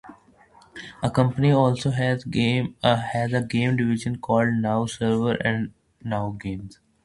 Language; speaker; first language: English; non-native, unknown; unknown